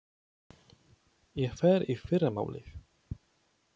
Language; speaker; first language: Icelandic; non-native, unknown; Polish